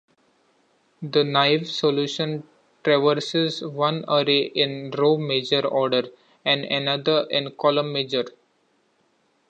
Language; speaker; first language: English; non-native, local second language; Marathi